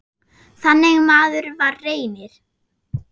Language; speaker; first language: Icelandic; non-native, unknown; German